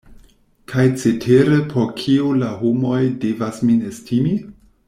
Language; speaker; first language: Esperanto; non-native, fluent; German